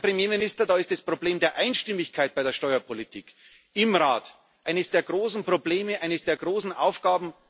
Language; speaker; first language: German; native; German